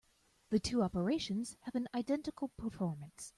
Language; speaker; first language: English; native; English